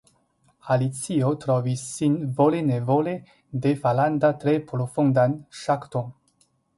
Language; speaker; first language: Esperanto; non-native, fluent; Chinese